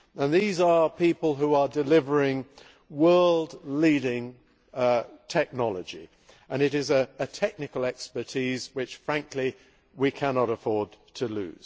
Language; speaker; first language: English; native; English